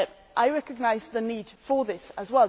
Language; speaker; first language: English; non-native, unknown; Swedish